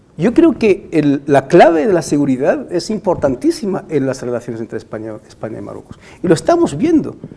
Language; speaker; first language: Spanish; non-native, fluent; Arabic